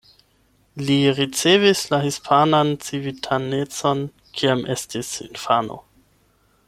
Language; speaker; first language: Esperanto; non-native, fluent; German